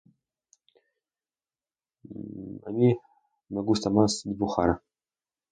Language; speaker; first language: Spanish; non-native, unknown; Russian